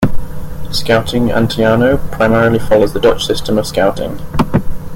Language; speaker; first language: English; native; English